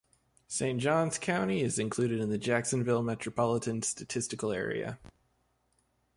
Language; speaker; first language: English; native; English